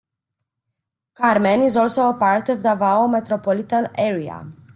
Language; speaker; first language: English; non-native, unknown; Romanian